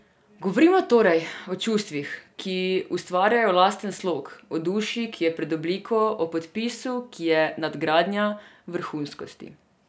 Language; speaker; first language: Slovenian; non-native, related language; Serbian